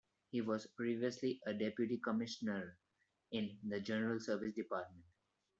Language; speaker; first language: English; non-native, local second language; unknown